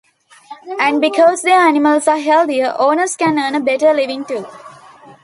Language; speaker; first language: English; non-native, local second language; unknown